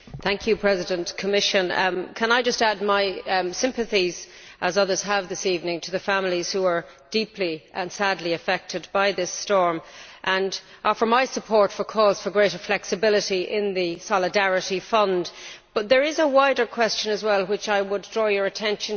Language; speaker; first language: English; native; English